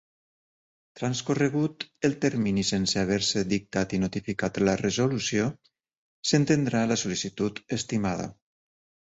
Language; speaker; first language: Catalan; native; Catalan